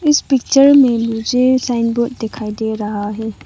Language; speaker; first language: Hindi; non-native, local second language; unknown